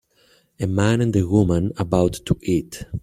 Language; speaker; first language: English; native; English